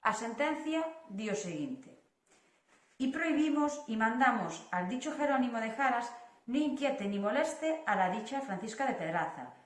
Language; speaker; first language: Spanish; non-native, local second language; Galician